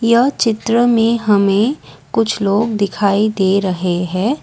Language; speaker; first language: Hindi; non-native, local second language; Assamese